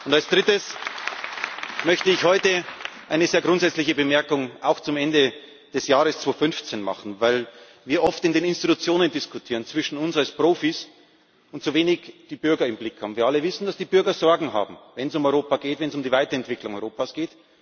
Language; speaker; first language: German; native; German